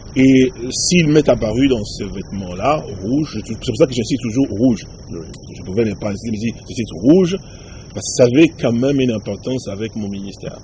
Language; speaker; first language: French; non-native, local second language; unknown